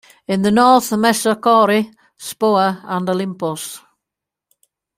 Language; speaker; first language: English; native; English